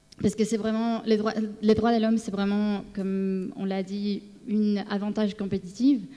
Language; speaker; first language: French; non-native, fluent; Spanish